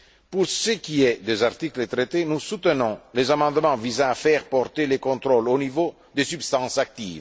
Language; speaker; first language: French; non-native, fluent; Italian